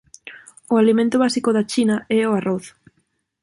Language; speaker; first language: Galician; non-native, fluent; Spanish